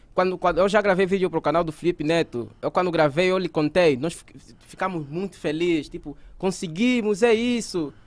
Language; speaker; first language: Portuguese; native; Portuguese